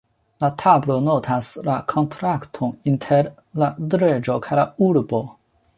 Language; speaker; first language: Esperanto; non-native, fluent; Chinese